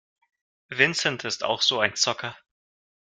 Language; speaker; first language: German; non-native, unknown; Russian